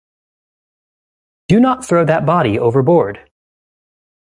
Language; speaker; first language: English; native; English